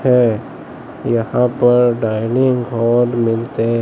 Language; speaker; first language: Hindi; non-native, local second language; Gujarati